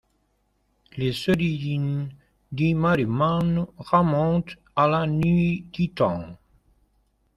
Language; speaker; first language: French; non-native, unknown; Spanish